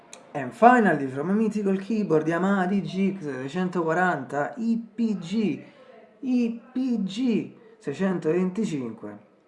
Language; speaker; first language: English; non-native, learner; Italian